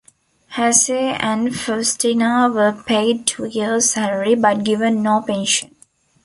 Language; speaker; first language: English; non-native, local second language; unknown